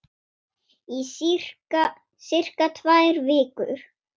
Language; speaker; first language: Icelandic; non-native, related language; Swedish